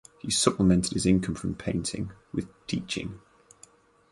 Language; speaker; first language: English; native; English